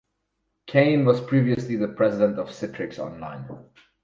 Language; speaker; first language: English; non-native, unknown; German